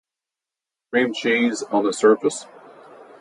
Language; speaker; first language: English; native; English